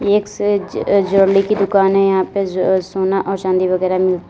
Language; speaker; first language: Hindi; native; Hindi